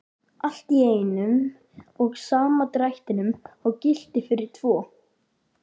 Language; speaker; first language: Icelandic; native; Icelandic